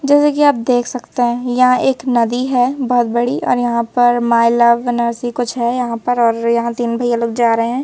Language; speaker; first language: Hindi; native; Hindi